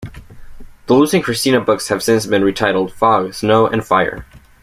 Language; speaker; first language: English; native; English